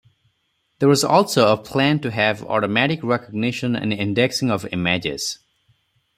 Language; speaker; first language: English; non-native, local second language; Odia